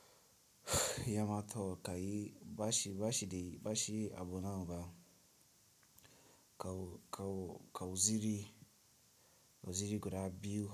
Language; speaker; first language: Hausa; non-native, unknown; Tiv